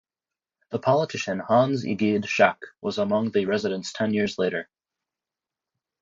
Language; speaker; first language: English; native; English